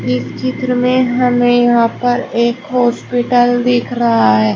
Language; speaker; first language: Hindi; native; Hindi